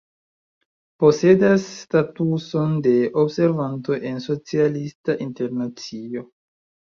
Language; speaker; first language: Esperanto; non-native, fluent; Chinese